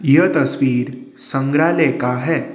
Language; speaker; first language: Hindi; non-native, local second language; Assamese